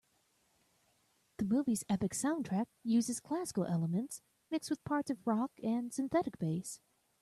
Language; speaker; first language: English; native; English